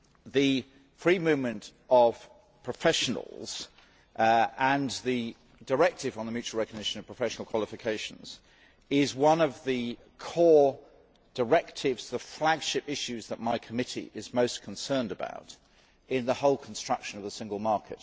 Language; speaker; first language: English; native; English